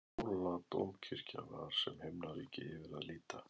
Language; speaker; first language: Icelandic; native; Icelandic